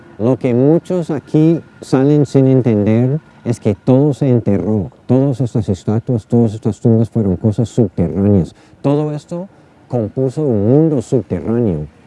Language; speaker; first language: Spanish; non-native, fluent; English